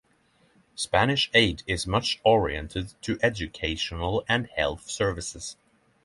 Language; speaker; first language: English; non-native, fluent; Norwegian